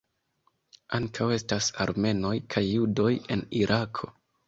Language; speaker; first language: Esperanto; non-native, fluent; Kinyarwanda